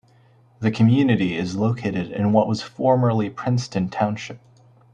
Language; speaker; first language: English; native; English